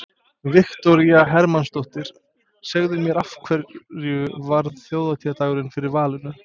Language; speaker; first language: Icelandic; non-native, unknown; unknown